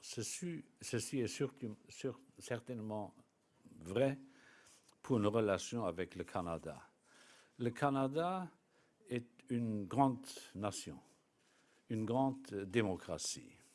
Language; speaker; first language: French; non-native, local second language; Luxembourgish